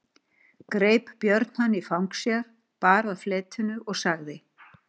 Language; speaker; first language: Icelandic; native; Icelandic